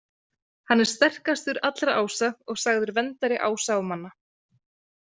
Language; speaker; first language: Icelandic; native; Icelandic